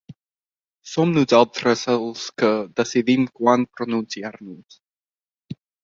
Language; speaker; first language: Catalan; non-native, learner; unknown